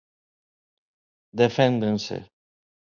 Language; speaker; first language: Galician; non-native, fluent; Spanish